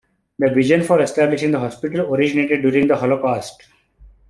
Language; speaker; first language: English; non-native, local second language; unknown